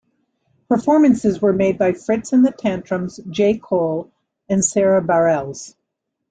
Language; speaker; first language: English; native; English